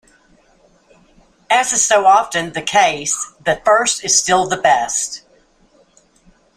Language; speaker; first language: English; native; English